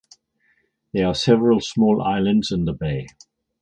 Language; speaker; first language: English; native; English